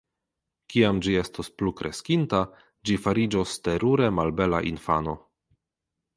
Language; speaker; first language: Esperanto; non-native, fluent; Polish